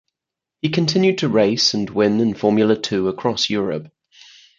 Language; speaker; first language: English; native; English